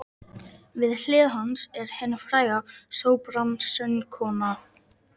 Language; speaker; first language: Icelandic; non-native, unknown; Polish